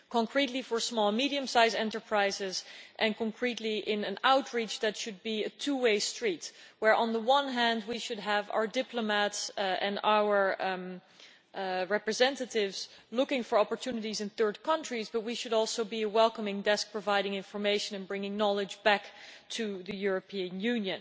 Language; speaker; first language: English; non-native, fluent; Dutch